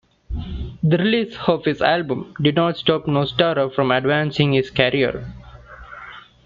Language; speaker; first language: English; non-native, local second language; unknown